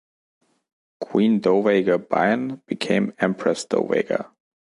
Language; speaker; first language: English; non-native, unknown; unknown